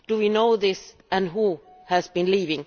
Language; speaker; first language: English; non-native, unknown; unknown